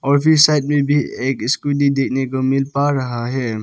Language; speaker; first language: Hindi; early bilingual, other home language; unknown